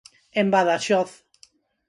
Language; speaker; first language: Galician; non-native, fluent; Spanish